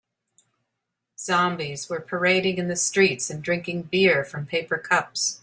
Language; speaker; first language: English; native; English